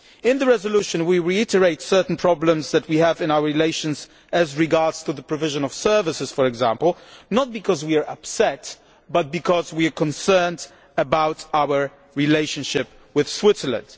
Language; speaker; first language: English; non-native, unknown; Polish